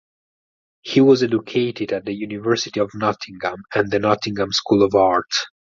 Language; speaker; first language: English; non-native, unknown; Italian